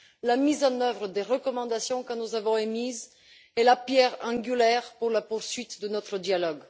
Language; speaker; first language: French; non-native, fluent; Bulgarian